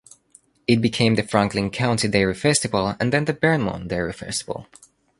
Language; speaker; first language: English; non-native, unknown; Spanish